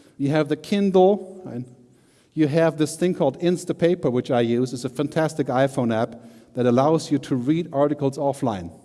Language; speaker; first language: English; non-native, fluent; German